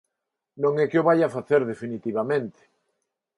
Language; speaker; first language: Galician; non-native, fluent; Spanish